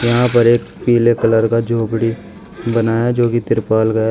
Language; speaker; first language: Hindi; native; Hindi